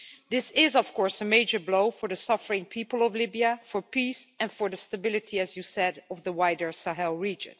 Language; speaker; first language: English; non-native, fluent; Dutch